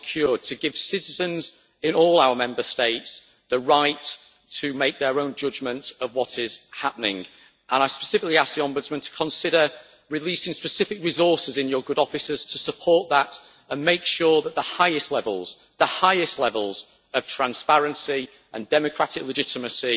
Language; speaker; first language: English; native; English